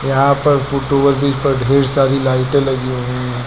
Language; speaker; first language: Hindi; native; Hindi